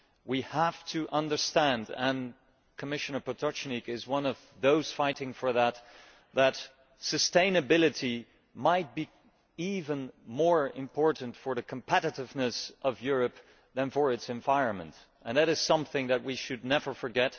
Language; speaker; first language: English; non-native, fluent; Dutch